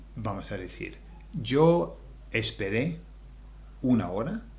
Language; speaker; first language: Spanish; native; Spanish